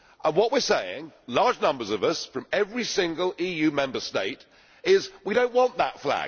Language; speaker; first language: English; native; English